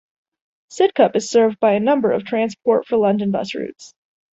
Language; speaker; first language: English; native; English